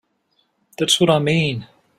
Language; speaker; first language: English; native; English